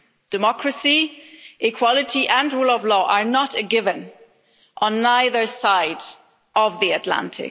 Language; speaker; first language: English; non-native, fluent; German